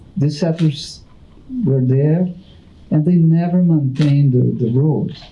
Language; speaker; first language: English; non-native, fluent; Portuguese